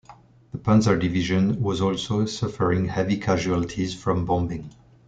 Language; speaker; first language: English; non-native, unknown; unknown